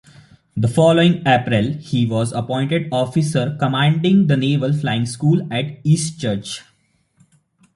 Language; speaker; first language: English; non-native, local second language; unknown